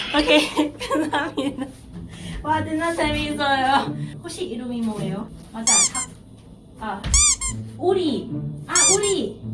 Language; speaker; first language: Korean; non-native, learner; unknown